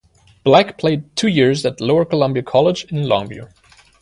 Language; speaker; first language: English; non-native, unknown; German